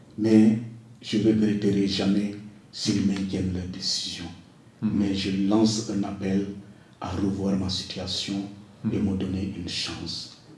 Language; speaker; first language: French; non-native, local second language; Wolof